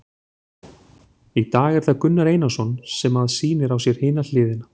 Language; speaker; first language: Icelandic; native; Icelandic